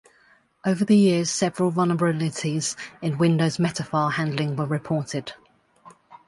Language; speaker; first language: English; native; English